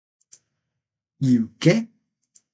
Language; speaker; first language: Portuguese; non-native, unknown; Spanish